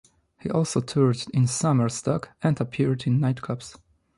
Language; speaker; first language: English; non-native, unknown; Polish